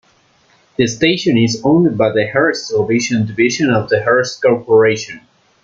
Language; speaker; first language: English; non-native, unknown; Spanish